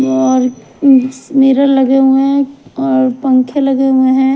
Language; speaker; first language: Hindi; non-native, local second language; Punjabi